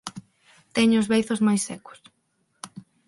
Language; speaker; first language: Galician; non-native, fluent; Spanish